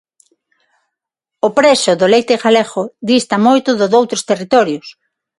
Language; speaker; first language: Galician; non-native, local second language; Spanish